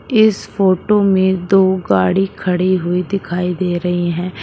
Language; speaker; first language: Hindi; native; Hindi